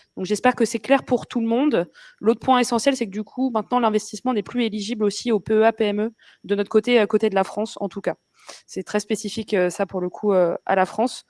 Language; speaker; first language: French; native; French